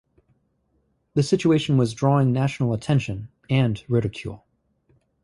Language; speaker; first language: English; native; English